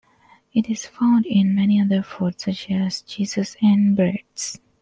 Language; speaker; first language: English; non-native, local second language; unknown